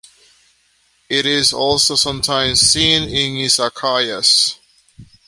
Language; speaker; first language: English; native; English